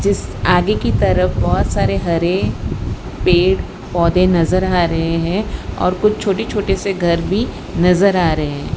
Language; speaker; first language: Hindi; non-native, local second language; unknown